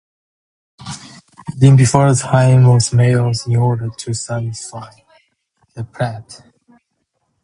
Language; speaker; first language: English; native; English